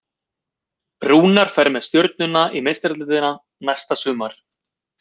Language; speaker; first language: Icelandic; native; Icelandic